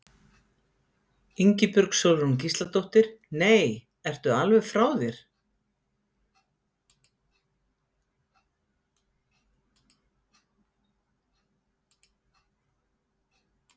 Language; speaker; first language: Icelandic; native; Icelandic